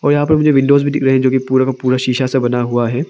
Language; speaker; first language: Hindi; non-native, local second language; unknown